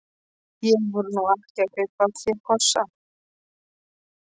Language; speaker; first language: Icelandic; non-native, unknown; Polish